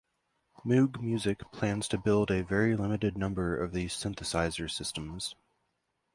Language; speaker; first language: English; native; English